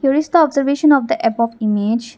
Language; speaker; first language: English; non-native, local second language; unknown